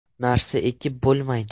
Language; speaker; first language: Uzbek; non-native, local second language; Russian